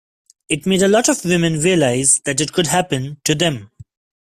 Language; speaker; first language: English; non-native, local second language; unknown